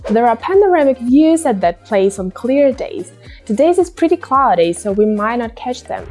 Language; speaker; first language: English; non-native, fluent; Russian